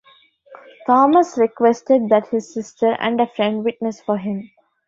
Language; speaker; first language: English; non-native, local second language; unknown